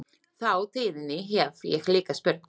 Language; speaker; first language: Icelandic; non-native, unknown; Slovak